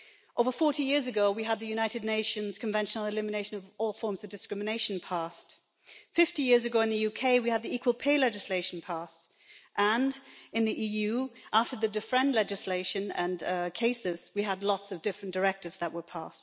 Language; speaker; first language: English; native; English